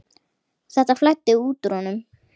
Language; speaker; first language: Icelandic; native; Icelandic